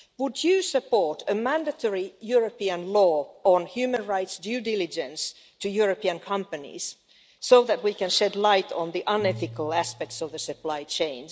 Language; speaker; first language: English; non-native, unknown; Finnish